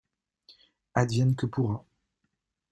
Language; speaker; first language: French; native; French